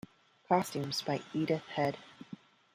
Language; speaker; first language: English; non-native, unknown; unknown